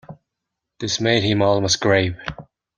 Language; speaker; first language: English; non-native, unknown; Mongolian